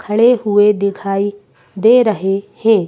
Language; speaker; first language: Hindi; native; Hindi